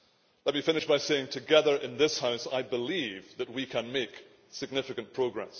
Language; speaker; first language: English; native; English